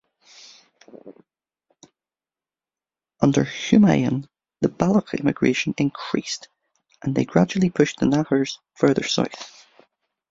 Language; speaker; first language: English; native; English